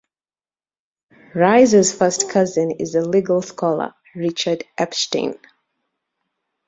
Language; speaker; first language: English; native; English